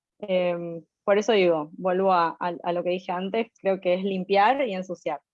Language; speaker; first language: Spanish; native; Spanish